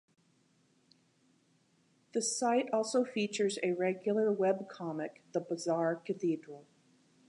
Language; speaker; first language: English; native; English